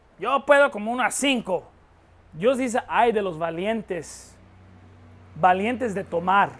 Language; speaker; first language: Spanish; non-native, fluent; English